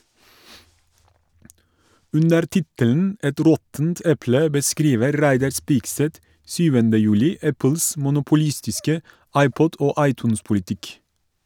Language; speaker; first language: Norwegian; non-native, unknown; Turkish